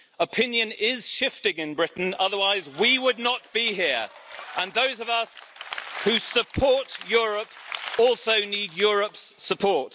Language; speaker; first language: English; native; English